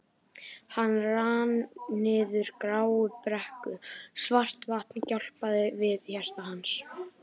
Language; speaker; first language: Icelandic; native; Icelandic